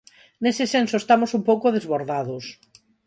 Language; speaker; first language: Galician; non-native, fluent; Spanish